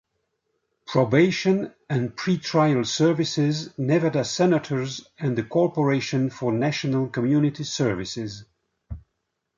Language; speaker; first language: English; non-native, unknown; French